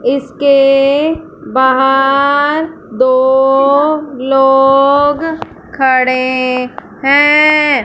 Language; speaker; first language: Hindi; non-native, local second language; Punjabi